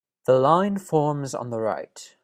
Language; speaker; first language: English; native; English